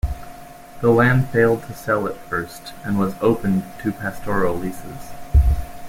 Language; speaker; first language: English; native; English